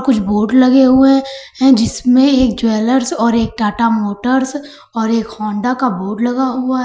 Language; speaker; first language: Hindi; native; Hindi